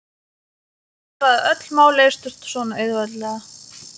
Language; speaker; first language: Icelandic; non-native, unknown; Lithuanian